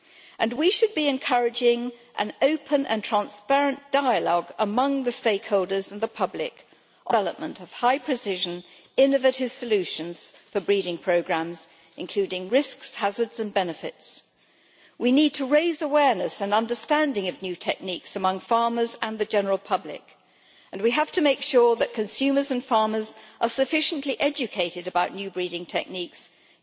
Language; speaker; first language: English; native; English